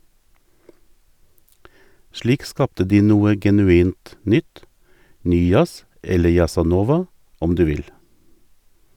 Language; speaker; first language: Norwegian; native; Norwegian